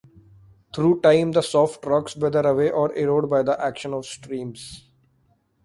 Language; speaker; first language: English; non-native, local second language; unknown